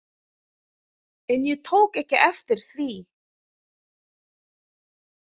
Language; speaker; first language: Icelandic; non-native, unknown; Filipino